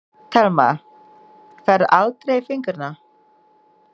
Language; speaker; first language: Icelandic; non-native, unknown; Indonesian